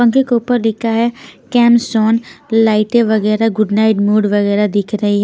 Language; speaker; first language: Hindi; non-native, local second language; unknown